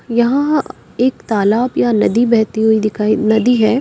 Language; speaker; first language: Hindi; native; Hindi